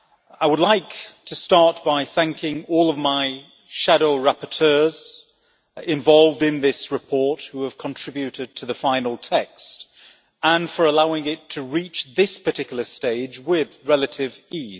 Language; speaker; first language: English; native; English